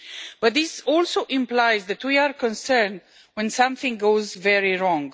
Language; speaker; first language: English; non-native, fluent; Romanian